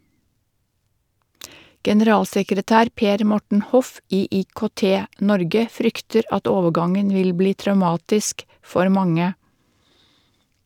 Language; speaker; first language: Norwegian; native; Norwegian